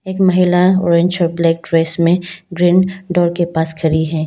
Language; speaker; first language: Hindi; non-native, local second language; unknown